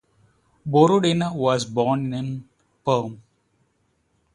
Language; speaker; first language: English; non-native, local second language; Kannada